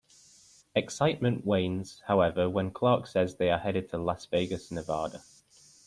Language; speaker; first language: English; native; English